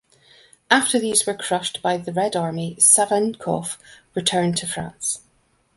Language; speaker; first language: English; native; English